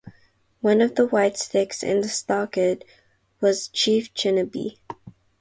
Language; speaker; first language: English; non-native, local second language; Filipino